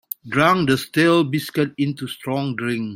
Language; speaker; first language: English; non-native, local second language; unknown